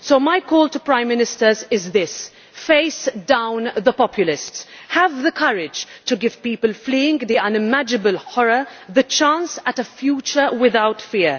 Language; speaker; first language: English; non-native, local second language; Maltese